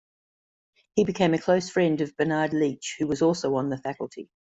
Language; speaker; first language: English; native; English